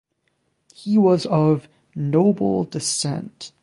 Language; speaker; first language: English; native; English